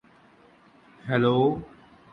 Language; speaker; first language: English; non-native, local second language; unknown